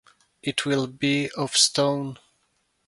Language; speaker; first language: English; non-native, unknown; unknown